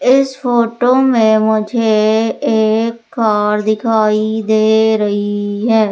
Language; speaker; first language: Hindi; native; Hindi